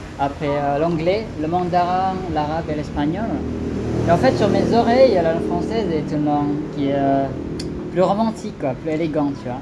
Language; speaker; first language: French; non-native, learner; Indonesian